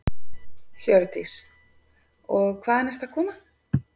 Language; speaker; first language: Icelandic; native; Icelandic